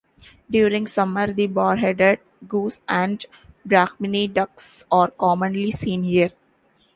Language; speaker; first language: English; non-native, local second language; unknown